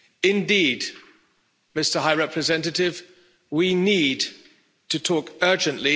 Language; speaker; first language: English; non-native, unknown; German